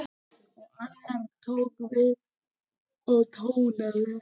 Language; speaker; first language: Icelandic; native; Icelandic